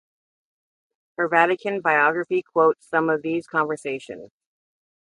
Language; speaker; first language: English; native; English